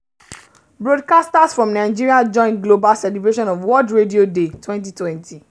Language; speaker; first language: English; non-native, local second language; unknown